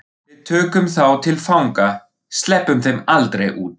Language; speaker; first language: Icelandic; non-native, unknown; German